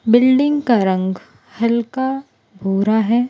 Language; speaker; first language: Hindi; non-native, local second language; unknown